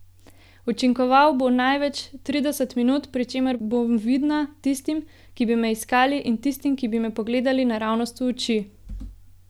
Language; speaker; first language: Slovenian; native; Slovenian